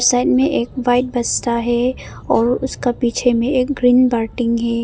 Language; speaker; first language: Hindi; non-native, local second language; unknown